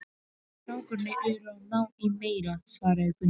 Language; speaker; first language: Icelandic; non-native, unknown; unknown